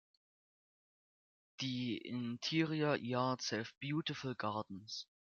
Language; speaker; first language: English; non-native, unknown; German